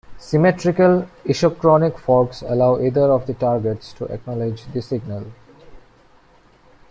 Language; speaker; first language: English; non-native, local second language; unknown